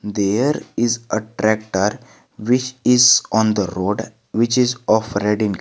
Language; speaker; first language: English; non-native, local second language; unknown